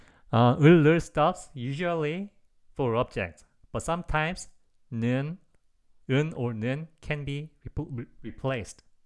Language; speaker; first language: English; non-native, fluent; Korean